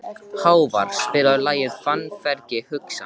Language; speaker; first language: Icelandic; native; Icelandic